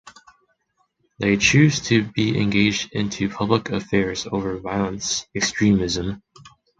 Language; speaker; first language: English; non-native, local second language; Chinese